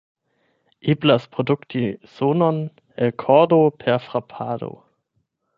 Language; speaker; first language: Esperanto; non-native, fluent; German